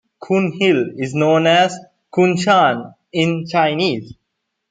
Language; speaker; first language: English; non-native, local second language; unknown